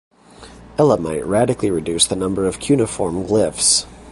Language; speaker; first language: English; native; English